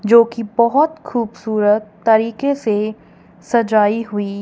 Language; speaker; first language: Hindi; non-native, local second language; Punjabi